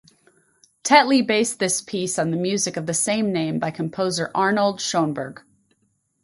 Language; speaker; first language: English; native; English